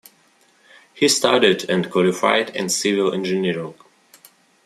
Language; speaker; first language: English; non-native, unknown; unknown